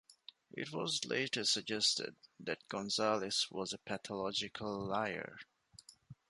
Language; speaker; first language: English; non-native, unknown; Divehi